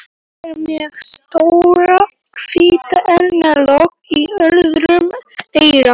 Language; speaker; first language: Icelandic; non-native, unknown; Polish